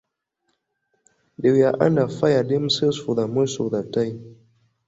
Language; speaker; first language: English; non-native, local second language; Ganda